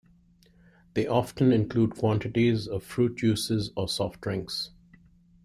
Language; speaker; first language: English; non-native, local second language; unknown